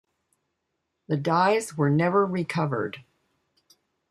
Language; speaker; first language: English; native; English